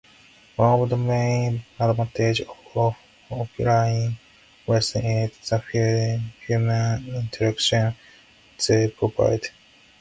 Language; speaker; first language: English; non-native, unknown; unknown